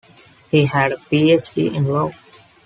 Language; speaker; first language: English; non-native, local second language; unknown